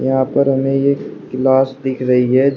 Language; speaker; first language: Hindi; native; Hindi